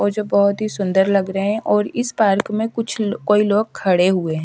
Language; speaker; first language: Hindi; native; Hindi